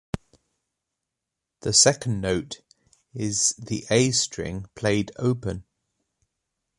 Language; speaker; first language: English; native; English